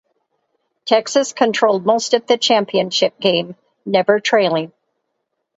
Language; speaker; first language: English; native; English